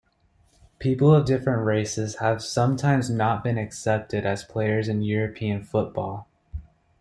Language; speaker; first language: English; native; English